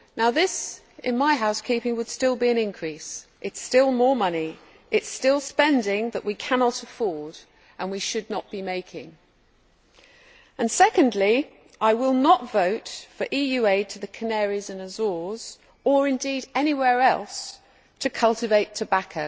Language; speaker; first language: English; native; English